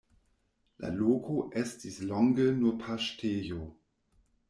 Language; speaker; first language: Esperanto; non-native, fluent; German